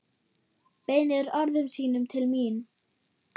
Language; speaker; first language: Icelandic; non-native, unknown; German